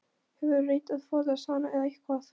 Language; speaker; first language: Icelandic; non-native, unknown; Polish